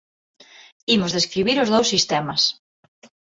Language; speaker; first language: Galician; non-native, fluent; Spanish